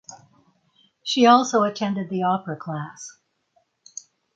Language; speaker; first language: English; native; English